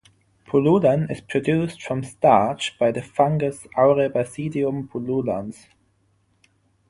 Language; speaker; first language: English; non-native, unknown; German